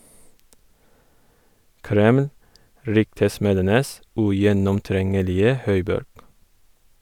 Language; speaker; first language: Norwegian; non-native, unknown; Kurdish